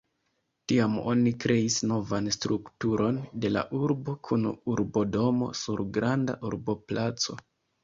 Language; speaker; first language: Esperanto; non-native, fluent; Kinyarwanda